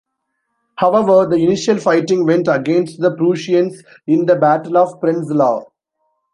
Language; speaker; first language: English; non-native, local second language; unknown